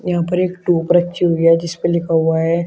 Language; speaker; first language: Hindi; native; Hindi